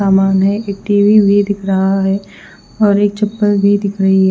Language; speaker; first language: Hindi; non-native, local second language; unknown